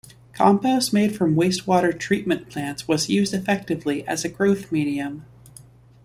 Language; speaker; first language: English; native; English